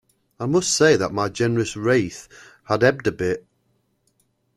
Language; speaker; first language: English; native; English